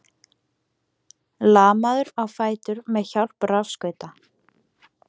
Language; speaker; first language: Icelandic; native; Icelandic